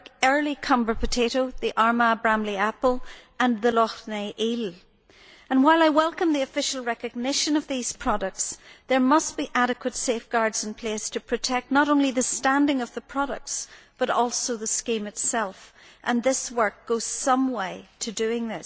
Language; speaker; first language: English; native; English